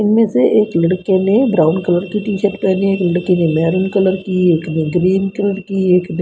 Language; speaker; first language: Hindi; native; Hindi